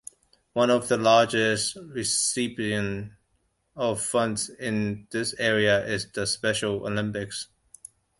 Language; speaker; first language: English; non-native, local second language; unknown